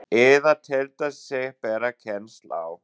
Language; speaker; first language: Icelandic; non-native, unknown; German